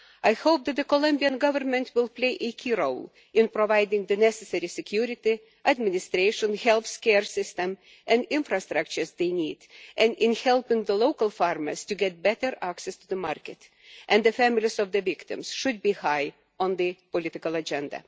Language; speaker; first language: English; non-native, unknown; Lithuanian